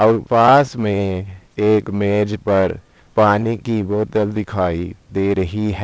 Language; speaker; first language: Hindi; native; Hindi